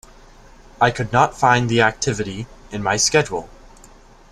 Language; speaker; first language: English; native; English